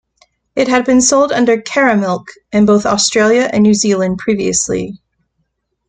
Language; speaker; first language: English; native; English